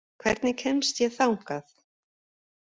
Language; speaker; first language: Icelandic; non-native, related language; Swedish